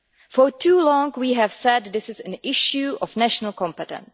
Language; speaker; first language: English; non-native, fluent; Czech